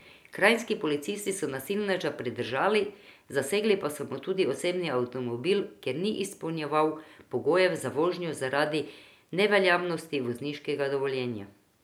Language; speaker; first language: Slovenian; non-native, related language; Croatian